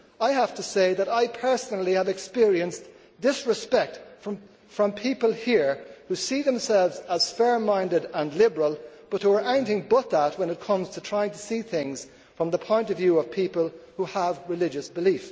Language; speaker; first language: English; native; English